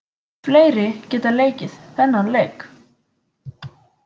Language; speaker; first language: Icelandic; native; Icelandic